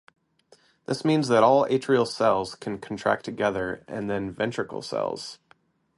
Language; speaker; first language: English; native; English